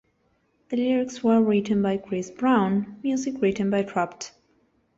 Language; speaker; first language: English; non-native, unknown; Spanish